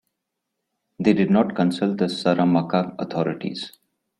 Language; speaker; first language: English; non-native, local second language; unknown